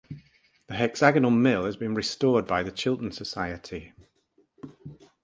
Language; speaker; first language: English; native; English